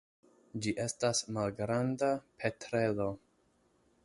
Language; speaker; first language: Esperanto; non-native, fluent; English